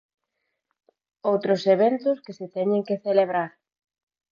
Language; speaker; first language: Galician; non-native, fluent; Spanish